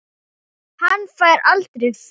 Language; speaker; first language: Icelandic; non-native, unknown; Thai